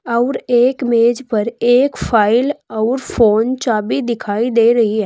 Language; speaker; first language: Hindi; native; Hindi